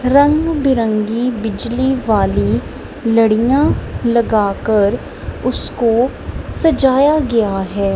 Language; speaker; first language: Hindi; non-native, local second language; Punjabi